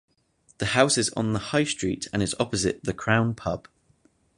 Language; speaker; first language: English; native; English